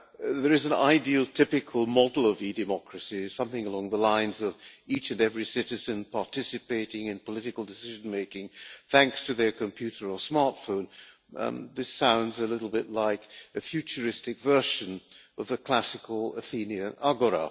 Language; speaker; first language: English; non-native, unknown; Hungarian